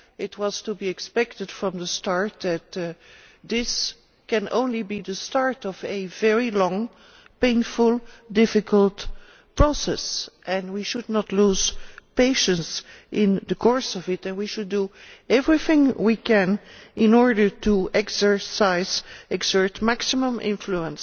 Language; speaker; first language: English; non-native, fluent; Dutch